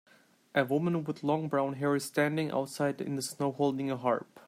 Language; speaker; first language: English; non-native, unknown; Turkish